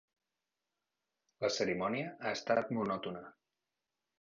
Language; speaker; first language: Catalan; native; Catalan